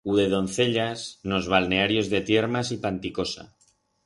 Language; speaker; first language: Aragonese; non-native, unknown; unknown